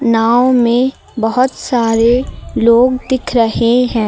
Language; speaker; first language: Hindi; native; Hindi